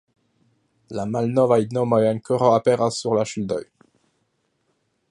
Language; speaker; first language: Esperanto; non-native, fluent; French